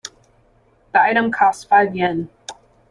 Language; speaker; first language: English; native; English